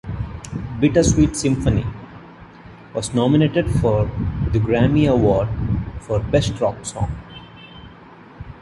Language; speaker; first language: English; non-native, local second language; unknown